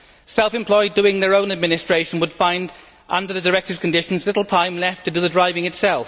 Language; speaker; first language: English; native; English